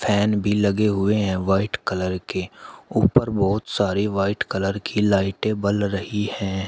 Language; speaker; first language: Hindi; native; Hindi